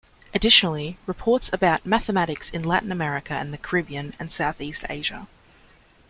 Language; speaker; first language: English; native; English